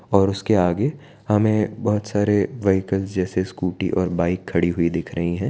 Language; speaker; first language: Hindi; non-native, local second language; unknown